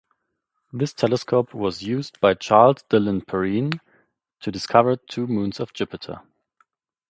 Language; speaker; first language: English; non-native, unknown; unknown